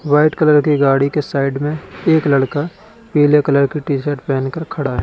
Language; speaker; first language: Hindi; native; Hindi